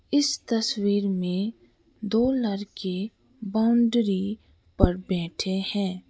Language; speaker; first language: Hindi; non-native, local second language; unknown